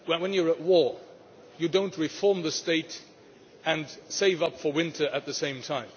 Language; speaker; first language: English; non-native, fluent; Luxembourgish